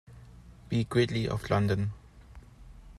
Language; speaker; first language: English; non-native, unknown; German